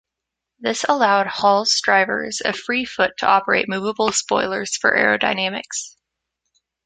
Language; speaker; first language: English; native; English